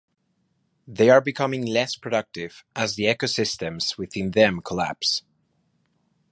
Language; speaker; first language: English; non-native, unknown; Spanish